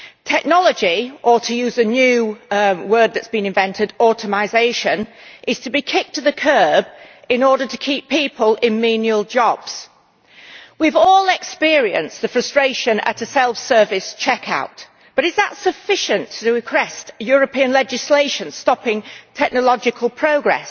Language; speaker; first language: English; native; English